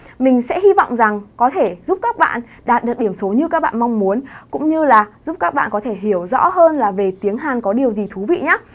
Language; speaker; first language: Vietnamese; native; Vietnamese